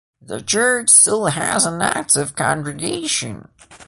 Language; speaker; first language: English; non-native, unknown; Portuguese